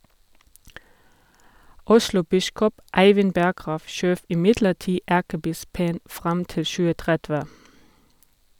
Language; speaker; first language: Norwegian; non-native, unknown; German